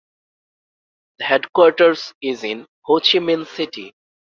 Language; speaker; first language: English; non-native, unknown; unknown